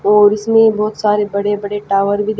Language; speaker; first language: Hindi; native; Hindi